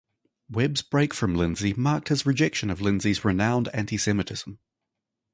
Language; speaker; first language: English; native; English